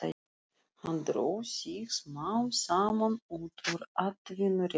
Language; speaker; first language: Icelandic; non-native, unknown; Russian